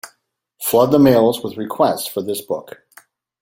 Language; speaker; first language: English; native; English